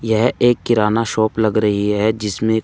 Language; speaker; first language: Hindi; native; Hindi